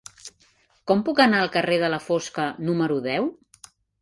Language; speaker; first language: Catalan; native; Catalan